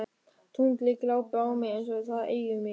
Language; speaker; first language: Icelandic; non-native, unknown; German